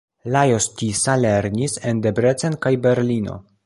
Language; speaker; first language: Esperanto; non-native, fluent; Polish